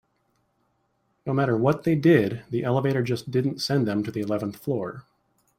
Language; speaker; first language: English; native; English